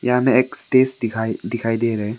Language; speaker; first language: Hindi; early bilingual, other home language; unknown